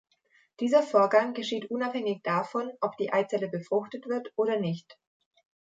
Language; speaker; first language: German; native; German